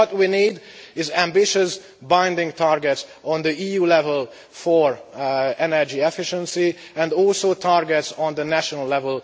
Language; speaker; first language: English; non-native, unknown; Hungarian